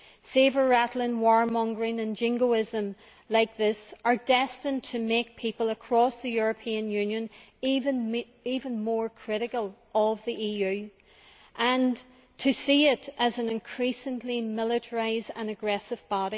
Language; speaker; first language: English; native; English